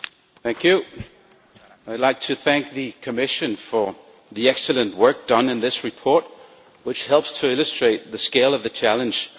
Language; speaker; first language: English; non-native, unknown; Danish